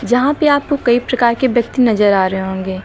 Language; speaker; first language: Hindi; native; Hindi